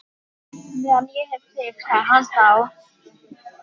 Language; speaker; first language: Icelandic; native; Icelandic